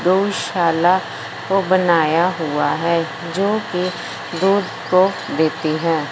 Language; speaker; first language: Hindi; non-native, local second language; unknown